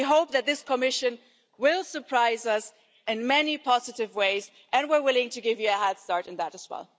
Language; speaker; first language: English; non-native, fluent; German